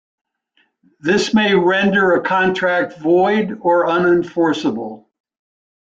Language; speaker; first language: English; native; English